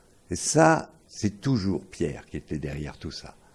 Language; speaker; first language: French; native; French